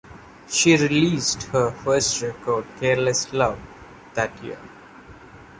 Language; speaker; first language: English; non-native, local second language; Malayalam